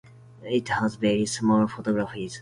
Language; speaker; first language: English; non-native, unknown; Japanese